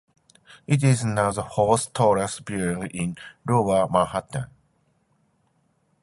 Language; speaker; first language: English; non-native, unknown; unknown